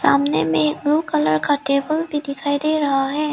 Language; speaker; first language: Hindi; early bilingual, other home language; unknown